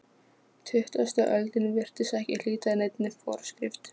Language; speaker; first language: Icelandic; non-native, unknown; Polish